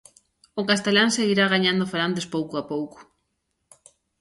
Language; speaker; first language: Galician; native; Galician